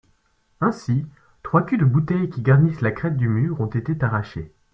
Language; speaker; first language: French; native; French